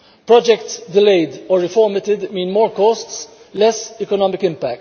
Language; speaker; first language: English; non-native, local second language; Maltese